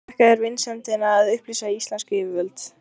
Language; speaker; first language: Icelandic; native; Icelandic